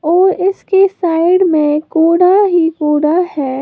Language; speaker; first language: Hindi; native; Hindi